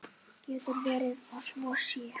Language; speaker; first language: Icelandic; native; Icelandic